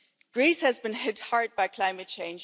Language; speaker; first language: English; non-native, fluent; German